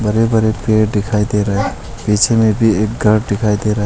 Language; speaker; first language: Hindi; non-native, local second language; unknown